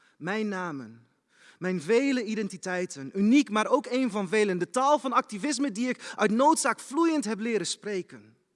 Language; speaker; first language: Dutch; early bilingual, other home language; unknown